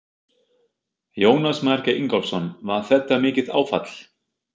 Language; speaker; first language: Icelandic; non-native, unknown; German